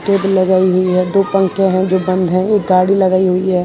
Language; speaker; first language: Hindi; non-native, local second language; Gujarati